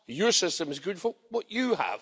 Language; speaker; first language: English; native; English